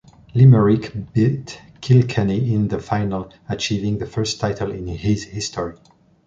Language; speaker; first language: English; non-native, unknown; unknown